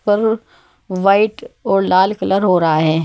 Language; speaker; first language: Hindi; native; Hindi